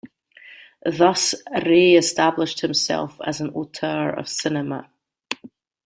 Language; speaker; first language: English; native; English